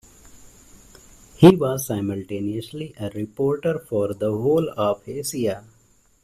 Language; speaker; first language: English; non-native, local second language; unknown